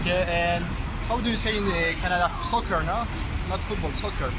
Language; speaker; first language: English; non-native, learner; Spanish